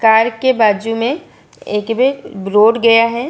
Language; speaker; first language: Hindi; non-native, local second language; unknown